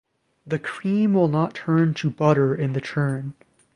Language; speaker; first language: English; native; English